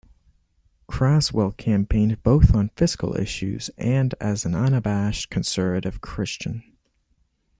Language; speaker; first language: English; native; English